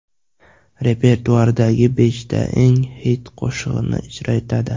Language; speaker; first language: Uzbek; native; Uzbek